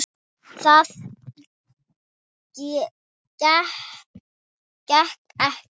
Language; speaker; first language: Icelandic; non-native, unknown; Thai